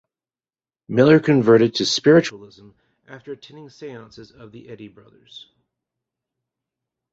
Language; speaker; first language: English; native; English